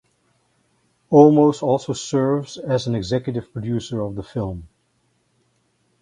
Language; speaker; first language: English; native; English